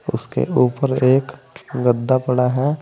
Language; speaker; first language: Hindi; native; Hindi